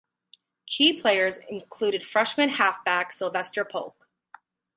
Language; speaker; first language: English; native; English